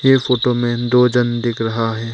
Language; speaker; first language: Hindi; early bilingual, other home language; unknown